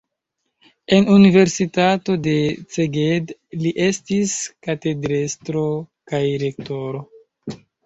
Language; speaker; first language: Esperanto; non-native, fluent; Chinese